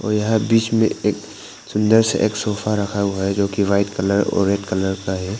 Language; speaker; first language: Hindi; non-native, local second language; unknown